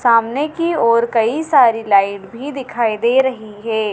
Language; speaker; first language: Hindi; native; Hindi